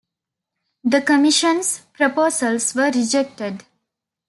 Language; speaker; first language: English; non-native, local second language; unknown